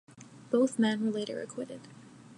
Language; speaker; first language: English; native; English